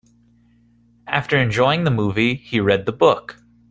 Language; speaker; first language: English; native; English